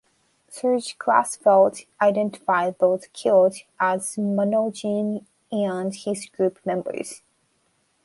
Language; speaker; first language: English; non-native, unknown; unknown